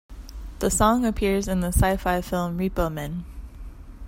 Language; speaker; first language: English; native; English